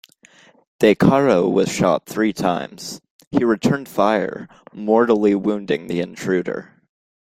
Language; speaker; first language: English; native; English